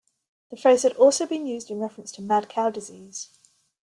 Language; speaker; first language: English; native; English